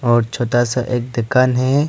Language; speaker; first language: Hindi; non-native, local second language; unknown